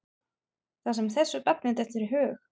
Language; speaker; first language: Icelandic; non-native, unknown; German